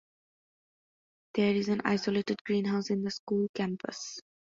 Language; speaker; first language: English; non-native, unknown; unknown